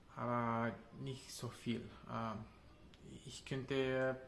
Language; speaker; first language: German; non-native, learner; Spanish